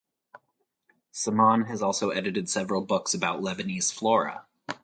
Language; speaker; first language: English; native; English